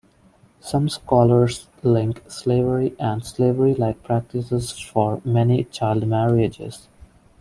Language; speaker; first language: English; non-native, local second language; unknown